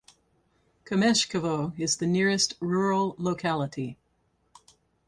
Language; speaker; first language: English; native; English